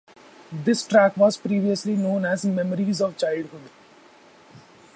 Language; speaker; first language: English; non-native, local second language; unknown